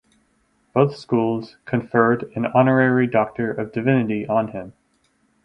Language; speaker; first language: English; native; English